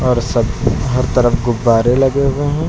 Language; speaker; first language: Hindi; native; Hindi